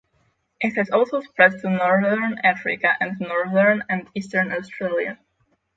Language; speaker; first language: English; non-native, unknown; Polish